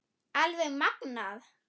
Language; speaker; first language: Icelandic; non-native, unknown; German